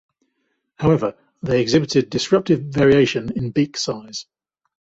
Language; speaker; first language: English; native; English